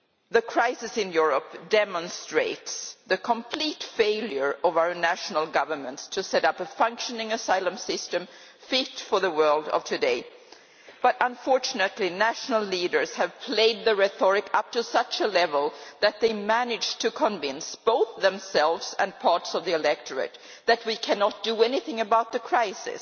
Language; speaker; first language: English; non-native, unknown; Swedish